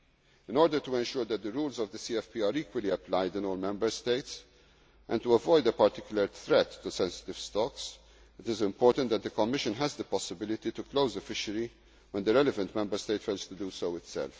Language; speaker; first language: English; non-native, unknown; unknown